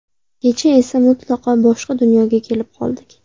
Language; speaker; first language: Uzbek; native; Uzbek